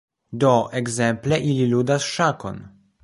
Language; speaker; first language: Esperanto; non-native, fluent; Polish